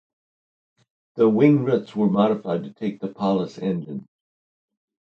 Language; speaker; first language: English; native; English